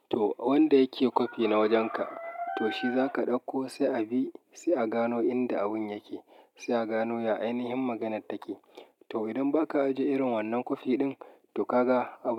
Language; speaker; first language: Hausa; native; Hausa